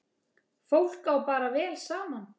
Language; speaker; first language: Icelandic; native; Icelandic